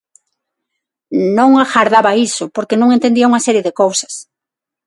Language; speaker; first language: Galician; non-native, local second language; Spanish